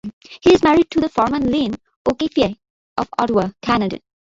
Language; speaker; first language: English; non-native, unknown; Bangla